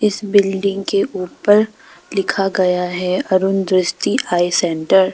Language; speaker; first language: Hindi; non-native, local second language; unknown